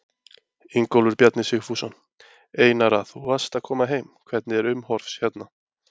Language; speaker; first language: Icelandic; native; Icelandic